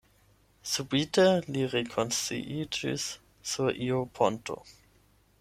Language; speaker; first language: Esperanto; non-native, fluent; German